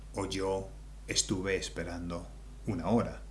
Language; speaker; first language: Spanish; native; Spanish